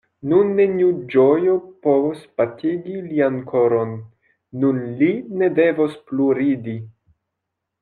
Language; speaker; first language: Esperanto; non-native, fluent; French